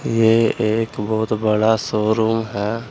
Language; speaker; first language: Hindi; native; Hindi